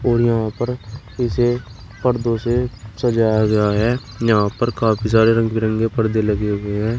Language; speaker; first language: Hindi; native; Hindi